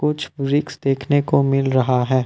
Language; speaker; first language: Hindi; non-native, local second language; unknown